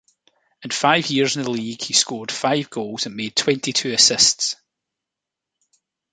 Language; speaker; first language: English; native; English